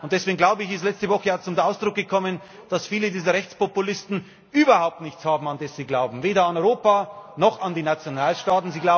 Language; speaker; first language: German; native; German